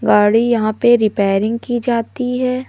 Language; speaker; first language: Hindi; native; Hindi